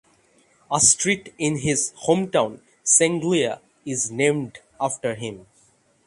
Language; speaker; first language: English; non-native, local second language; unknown